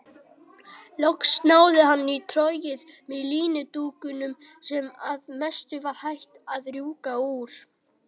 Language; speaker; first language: Icelandic; native; Icelandic